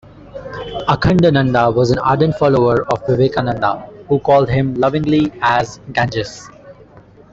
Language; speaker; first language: English; non-native, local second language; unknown